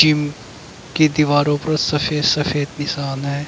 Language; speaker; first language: Hindi; native; Hindi